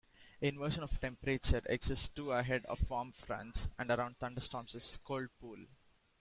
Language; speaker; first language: English; non-native, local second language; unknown